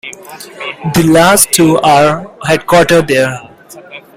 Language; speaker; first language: English; non-native, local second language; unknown